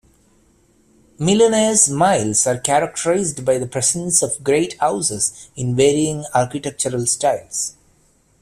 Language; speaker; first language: English; non-native, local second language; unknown